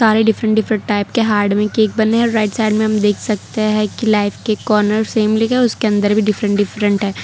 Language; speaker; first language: Hindi; non-native, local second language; Gujarati